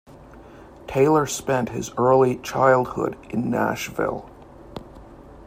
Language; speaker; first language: English; native; English